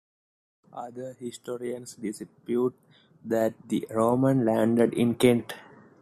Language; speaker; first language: English; non-native, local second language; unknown